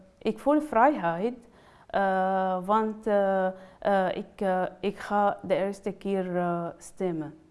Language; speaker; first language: Dutch; non-native, learner; Arabic